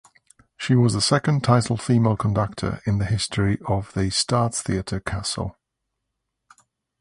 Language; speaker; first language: English; native; English